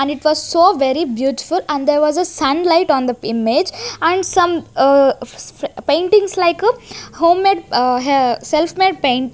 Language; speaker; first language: English; non-native, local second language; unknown